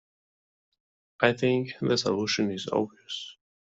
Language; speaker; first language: English; non-native, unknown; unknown